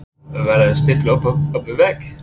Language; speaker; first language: Icelandic; non-native, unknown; English